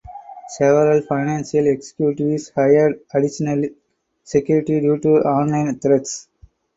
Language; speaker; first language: English; non-native, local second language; Tamil